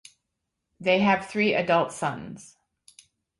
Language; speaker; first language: English; native; English